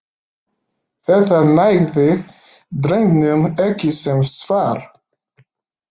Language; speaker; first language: Icelandic; non-native, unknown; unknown